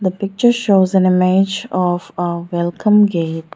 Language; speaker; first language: English; non-native, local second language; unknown